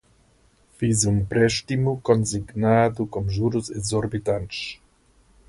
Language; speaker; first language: Portuguese; non-native, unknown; English